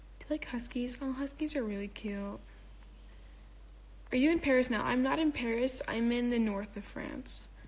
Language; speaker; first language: English; early bilingual, other home language; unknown